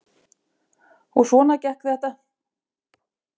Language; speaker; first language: Icelandic; native; Icelandic